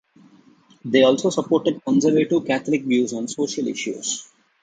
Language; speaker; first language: English; non-native, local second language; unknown